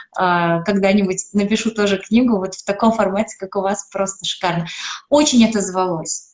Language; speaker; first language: Russian; native; Russian